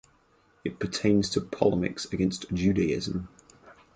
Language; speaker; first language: English; native; English